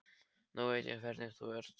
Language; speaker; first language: Icelandic; non-native, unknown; Polish